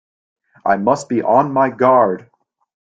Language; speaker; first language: English; native; English